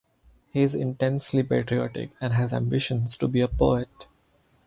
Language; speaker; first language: English; non-native, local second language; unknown